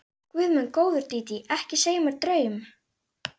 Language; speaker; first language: Icelandic; native; Icelandic